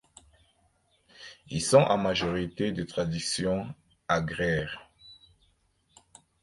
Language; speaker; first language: French; non-native, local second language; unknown